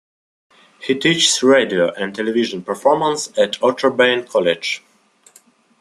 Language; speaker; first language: English; non-native, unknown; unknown